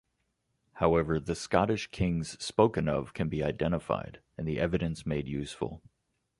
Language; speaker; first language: English; native; English